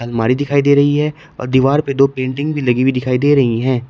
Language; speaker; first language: Hindi; native; Hindi